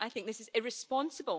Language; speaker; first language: English; native; English